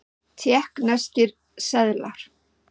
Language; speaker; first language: Icelandic; native; Icelandic